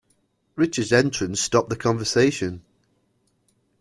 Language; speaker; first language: English; native; English